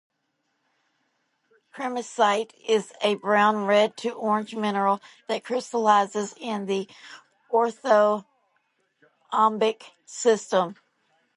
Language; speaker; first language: English; native; English